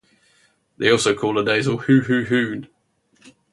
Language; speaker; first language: English; native; English